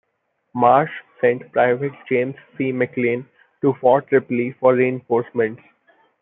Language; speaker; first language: English; non-native, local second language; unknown